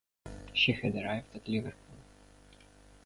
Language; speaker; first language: English; native; English